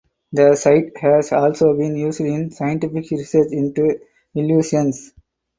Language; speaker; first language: English; non-native, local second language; Tamil